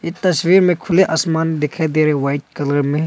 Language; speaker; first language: Hindi; non-native, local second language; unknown